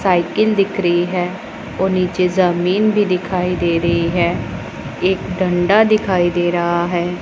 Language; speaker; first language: Hindi; non-native, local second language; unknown